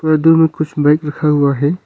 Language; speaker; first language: Hindi; non-native, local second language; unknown